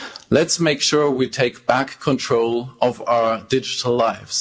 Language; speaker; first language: English; non-native, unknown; German